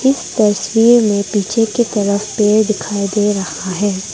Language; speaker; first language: Hindi; non-native, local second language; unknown